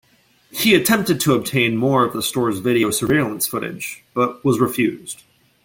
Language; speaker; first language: English; native; English